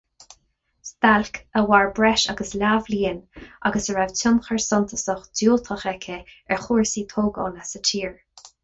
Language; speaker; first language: Irish; non-native, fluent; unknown